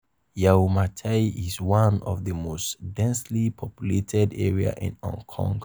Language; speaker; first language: English; non-native, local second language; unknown